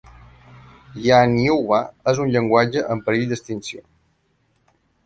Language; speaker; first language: Catalan; native; Catalan